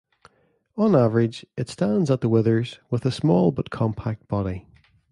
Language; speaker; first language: English; native; English